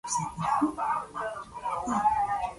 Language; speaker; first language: English; native; English